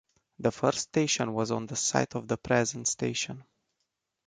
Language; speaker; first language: English; non-native, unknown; Romanian